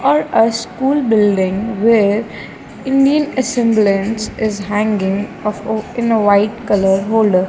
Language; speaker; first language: English; non-native, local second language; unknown